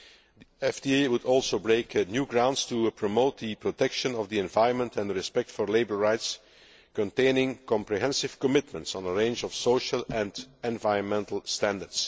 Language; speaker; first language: English; non-native, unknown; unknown